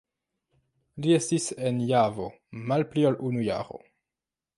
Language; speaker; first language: Esperanto; non-native, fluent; French